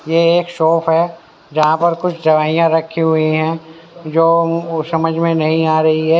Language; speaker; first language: Hindi; native; Hindi